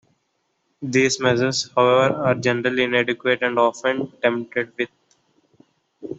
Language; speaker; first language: English; native; English